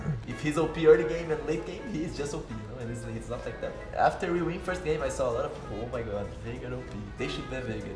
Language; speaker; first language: English; non-native, fluent; Portuguese